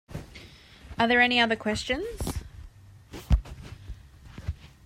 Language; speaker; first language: English; native; English